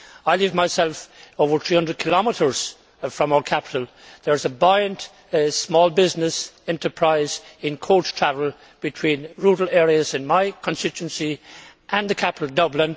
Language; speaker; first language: English; native; English